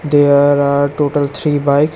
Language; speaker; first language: English; non-native, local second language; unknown